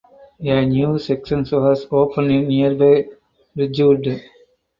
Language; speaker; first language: English; non-native, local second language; Tamil